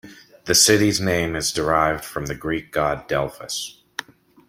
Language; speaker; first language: English; native; English